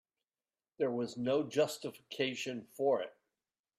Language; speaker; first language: English; native; English